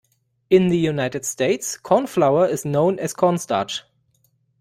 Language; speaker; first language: English; non-native, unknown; German